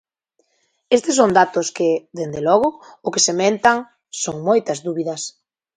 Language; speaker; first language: Galician; native; Galician